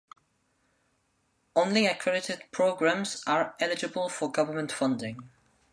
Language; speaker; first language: English; non-native, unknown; Spanish